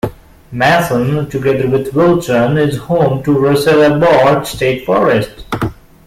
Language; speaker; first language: English; non-native, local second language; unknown